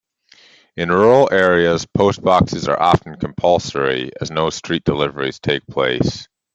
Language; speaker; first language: English; native; English